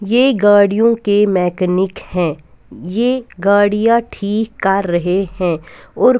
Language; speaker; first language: Hindi; non-native, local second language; Punjabi